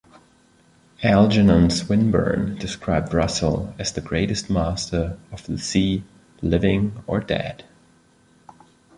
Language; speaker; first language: English; non-native, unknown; Spanish